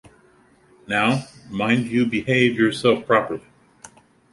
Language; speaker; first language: English; native; English